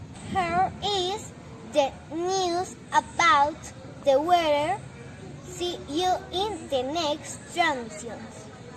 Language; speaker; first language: English; non-native, learner; Spanish